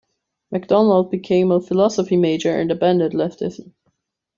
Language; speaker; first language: English; non-native, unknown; German